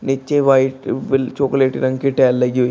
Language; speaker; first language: Hindi; native; Hindi